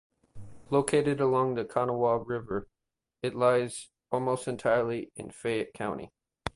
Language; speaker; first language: English; native; English